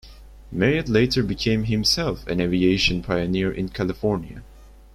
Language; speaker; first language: English; non-native, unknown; Turkish